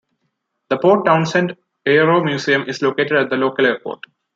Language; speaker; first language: English; non-native, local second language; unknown